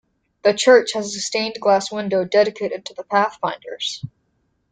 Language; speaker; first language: English; native; English